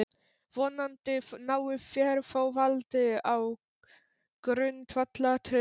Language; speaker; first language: Icelandic; non-native, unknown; Polish